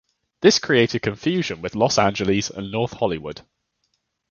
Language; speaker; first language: English; native; English